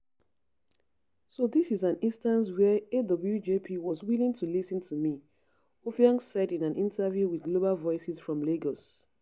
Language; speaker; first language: English; non-native, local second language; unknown